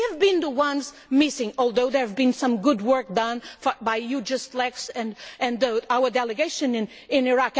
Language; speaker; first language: English; non-native, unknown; Portuguese